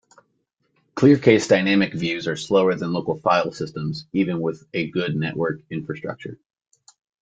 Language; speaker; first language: English; native; English